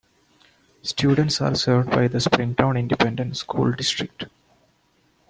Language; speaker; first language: English; non-native, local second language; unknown